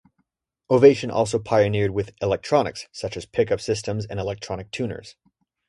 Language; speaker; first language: English; native; English